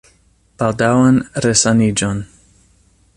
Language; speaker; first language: Esperanto; non-native, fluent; English